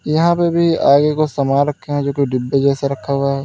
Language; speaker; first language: Hindi; native; Hindi